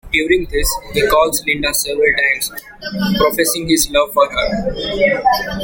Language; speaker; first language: English; non-native, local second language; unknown